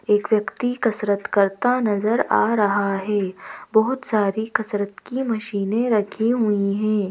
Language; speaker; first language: Hindi; native; Hindi